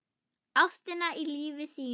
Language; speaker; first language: Icelandic; non-native, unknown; German